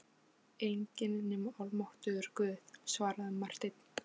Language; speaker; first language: Icelandic; non-native, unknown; Polish